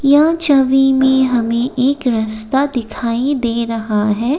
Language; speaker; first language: Hindi; non-native, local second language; Assamese